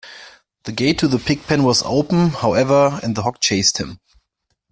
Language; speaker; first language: English; non-native, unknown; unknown